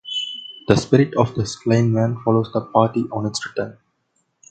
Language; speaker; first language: English; non-native, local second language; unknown